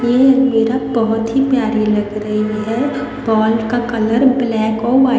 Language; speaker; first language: Hindi; native; Hindi